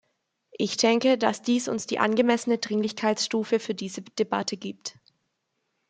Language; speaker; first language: German; native; German